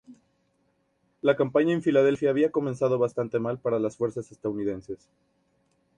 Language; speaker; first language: Spanish; native; Spanish